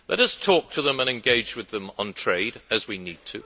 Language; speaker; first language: English; native; English